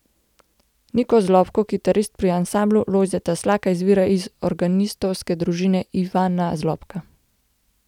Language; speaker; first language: Slovenian; native; Slovenian